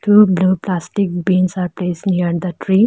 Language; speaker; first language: English; non-native, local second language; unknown